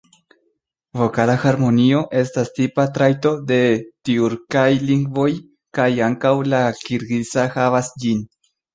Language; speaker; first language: Esperanto; non-native, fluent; Spanish